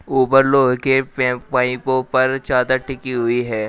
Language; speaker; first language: Hindi; native; Hindi